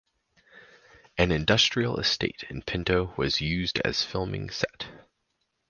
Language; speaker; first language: English; native; English